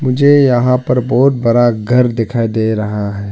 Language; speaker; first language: Hindi; non-native, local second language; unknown